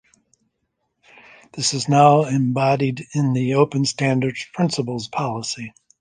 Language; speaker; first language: English; native; English